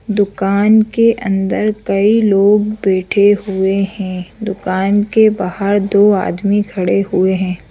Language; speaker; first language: Hindi; native; Hindi